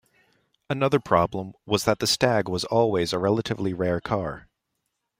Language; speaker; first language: English; native; English